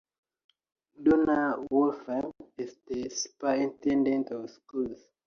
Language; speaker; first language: English; native; English